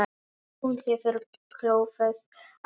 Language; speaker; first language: Icelandic; non-native, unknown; Polish